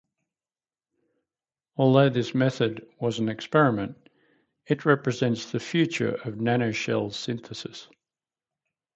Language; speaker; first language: English; native; English